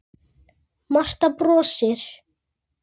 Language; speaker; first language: Icelandic; native; Icelandic